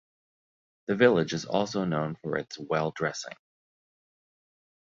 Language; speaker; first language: English; native; English